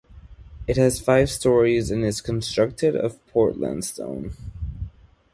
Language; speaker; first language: English; non-native, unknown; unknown